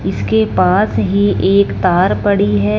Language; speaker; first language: Hindi; non-native, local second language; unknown